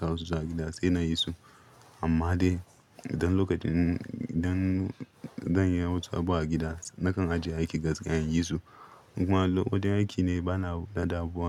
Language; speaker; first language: Hausa; non-native, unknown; Yoruba